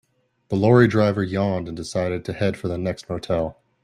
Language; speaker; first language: English; native; English